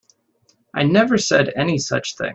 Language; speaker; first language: English; native; English